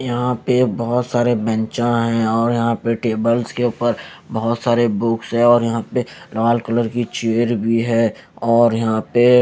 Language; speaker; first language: Hindi; native; Hindi